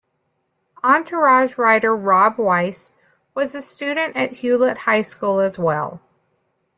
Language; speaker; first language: English; native; English